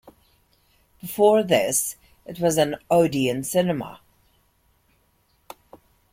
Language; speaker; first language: English; native; English